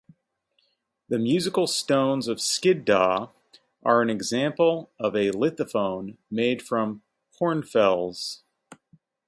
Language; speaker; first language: English; native; English